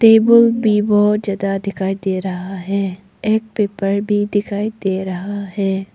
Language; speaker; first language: Hindi; non-native, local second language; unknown